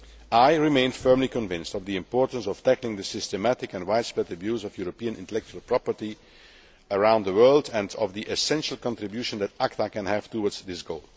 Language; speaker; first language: English; non-native, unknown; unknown